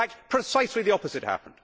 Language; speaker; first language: English; native; English